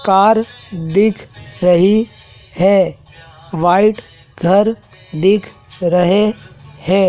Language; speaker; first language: Hindi; native; Hindi